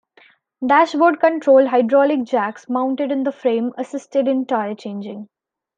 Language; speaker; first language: English; non-native, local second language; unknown